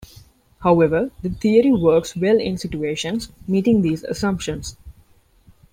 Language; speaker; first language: English; non-native, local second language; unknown